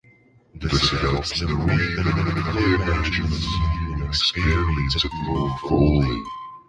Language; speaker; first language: English; non-native, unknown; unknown